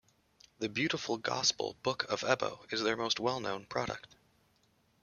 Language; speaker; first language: English; native; English